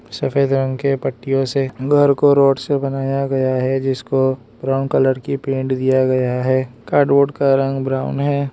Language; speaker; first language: Hindi; non-native, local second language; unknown